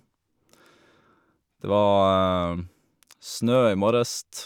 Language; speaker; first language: Norwegian; native; Norwegian